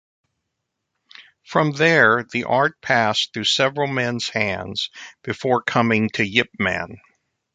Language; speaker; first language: English; native; English